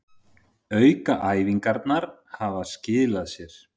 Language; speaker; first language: Icelandic; native; Icelandic